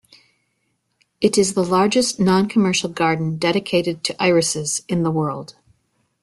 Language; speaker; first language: English; native; English